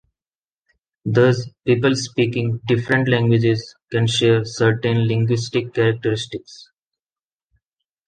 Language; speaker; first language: English; non-native, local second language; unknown